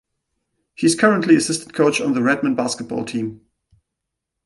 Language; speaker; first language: English; non-native, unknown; German